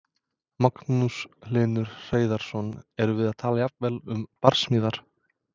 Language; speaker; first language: Icelandic; non-native, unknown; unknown